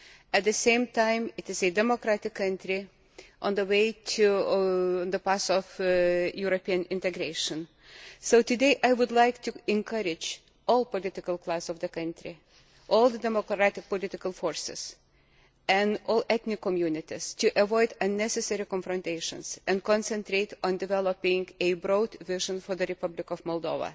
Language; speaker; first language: English; non-native, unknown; Lithuanian